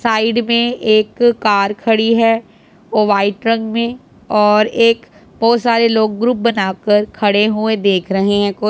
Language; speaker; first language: Hindi; non-native, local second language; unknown